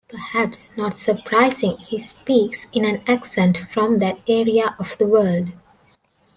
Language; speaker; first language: English; non-native, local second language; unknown